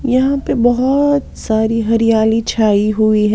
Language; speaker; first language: Hindi; non-native, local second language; Punjabi